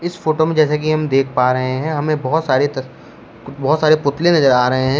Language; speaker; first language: Hindi; native; Hindi